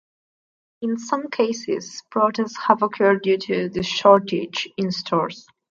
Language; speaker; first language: English; non-native, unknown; Spanish